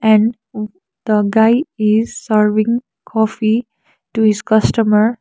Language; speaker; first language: English; non-native, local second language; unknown